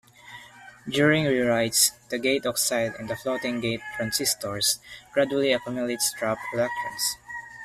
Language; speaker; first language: English; non-native, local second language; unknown